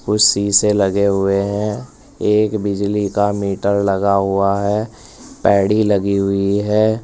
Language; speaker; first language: Hindi; native; Hindi